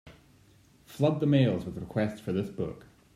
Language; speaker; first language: English; native; English